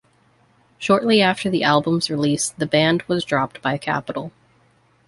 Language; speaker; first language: English; native; English